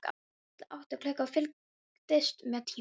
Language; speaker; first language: Icelandic; non-native, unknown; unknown